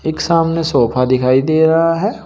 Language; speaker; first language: Hindi; native; Hindi